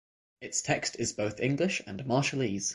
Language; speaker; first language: English; native; English